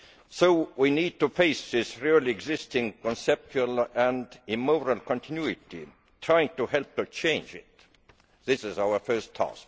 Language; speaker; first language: English; non-native, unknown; Estonian